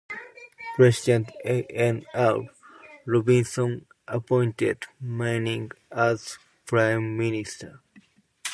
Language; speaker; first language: English; non-native, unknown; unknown